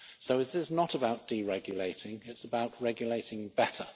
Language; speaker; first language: English; native; English